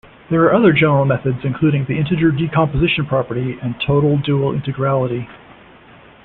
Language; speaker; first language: English; native; English